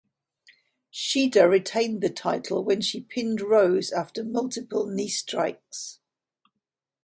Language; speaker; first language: English; native; English